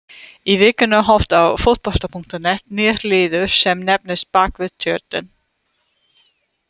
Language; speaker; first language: Icelandic; non-native, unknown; German